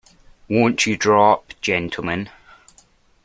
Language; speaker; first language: English; native; English